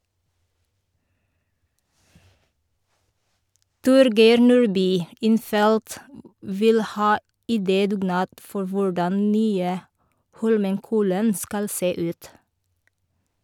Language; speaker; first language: Norwegian; non-native, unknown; Filipino